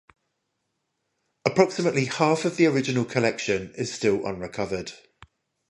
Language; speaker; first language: English; native; English